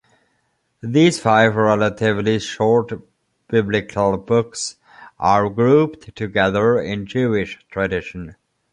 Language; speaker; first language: English; non-native, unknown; German